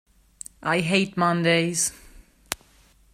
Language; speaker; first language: English; non-native, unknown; German